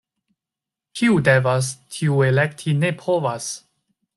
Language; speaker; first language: Esperanto; non-native, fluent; Chinese